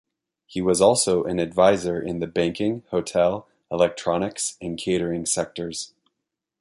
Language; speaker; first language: English; native; English